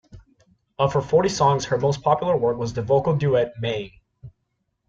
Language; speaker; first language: English; non-native, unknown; Spanish